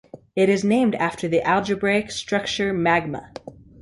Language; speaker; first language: English; native; English